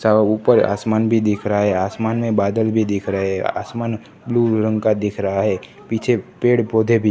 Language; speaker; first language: Hindi; non-native, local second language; Gujarati